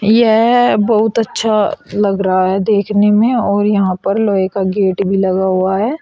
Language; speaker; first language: Hindi; native; Hindi